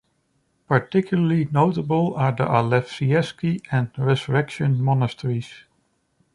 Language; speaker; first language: English; non-native, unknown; Dutch